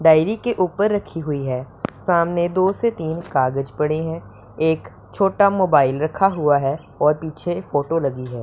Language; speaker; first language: Hindi; non-native, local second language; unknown